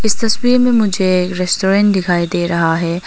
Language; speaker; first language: Hindi; non-native, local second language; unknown